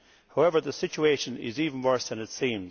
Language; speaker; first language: English; native; English